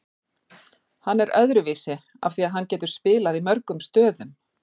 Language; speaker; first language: Icelandic; native; Icelandic